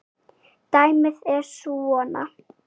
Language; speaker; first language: Icelandic; native; Icelandic